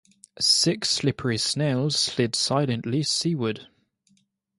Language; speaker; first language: English; native; English